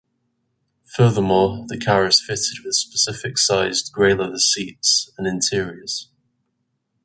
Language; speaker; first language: English; native; English